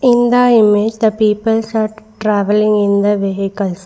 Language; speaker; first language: English; non-native, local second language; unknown